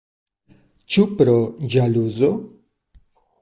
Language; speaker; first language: Esperanto; non-native, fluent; Spanish